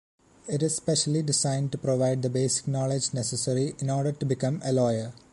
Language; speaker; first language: English; non-native, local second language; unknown